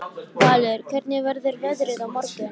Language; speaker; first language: Icelandic; native; Icelandic